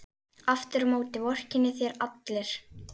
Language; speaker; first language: Icelandic; native; Icelandic